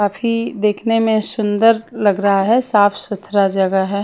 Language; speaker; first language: Hindi; non-native, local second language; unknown